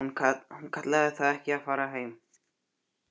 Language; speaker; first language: Icelandic; native; Icelandic